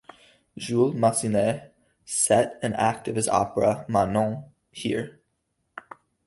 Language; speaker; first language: English; native; English